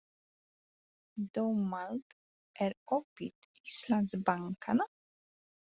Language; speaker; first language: Icelandic; non-native, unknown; Polish